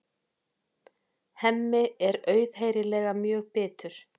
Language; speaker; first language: Icelandic; native; Icelandic